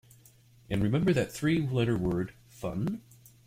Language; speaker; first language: English; native; English